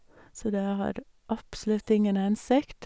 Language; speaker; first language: Norwegian; native; Norwegian